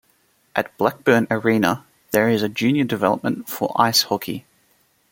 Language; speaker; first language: English; native; English